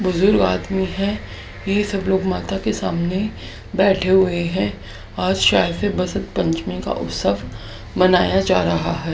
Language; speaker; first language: Hindi; native; Hindi